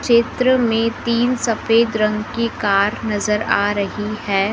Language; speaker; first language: Hindi; native; Hindi